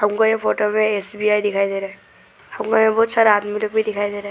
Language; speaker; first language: Hindi; non-native, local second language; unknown